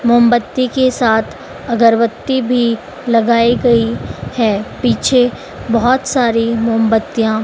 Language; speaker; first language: Hindi; native; Hindi